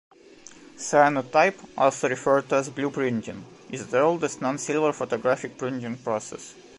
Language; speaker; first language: English; non-native, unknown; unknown